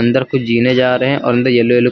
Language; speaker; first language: Hindi; native; Hindi